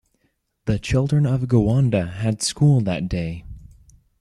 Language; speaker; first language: English; native; English